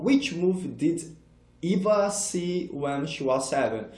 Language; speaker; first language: English; non-native, fluent; Portuguese